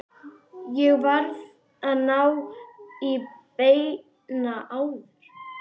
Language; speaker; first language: Icelandic; native; Icelandic